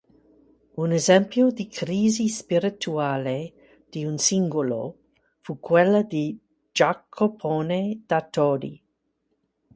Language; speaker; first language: Italian; non-native, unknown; English